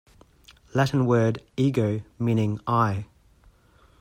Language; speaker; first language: English; native; English